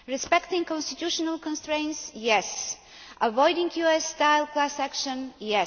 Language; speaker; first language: English; non-native, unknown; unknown